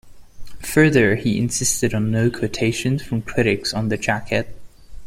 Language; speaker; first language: English; non-native, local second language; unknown